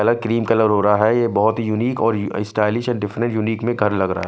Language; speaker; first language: Hindi; non-native, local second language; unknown